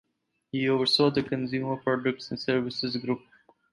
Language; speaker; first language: English; non-native, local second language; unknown